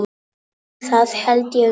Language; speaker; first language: Icelandic; non-native, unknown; Polish